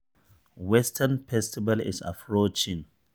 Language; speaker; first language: English; non-native, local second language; Hausa